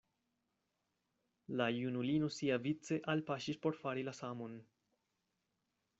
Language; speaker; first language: Esperanto; non-native, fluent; Spanish